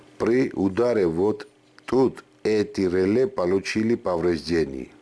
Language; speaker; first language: Russian; non-native, local second language; Georgian